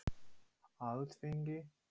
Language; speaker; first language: Icelandic; non-native, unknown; Polish